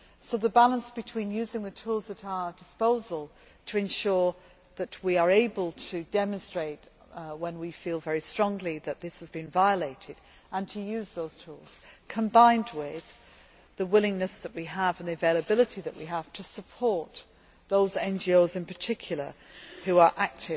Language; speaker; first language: English; native; English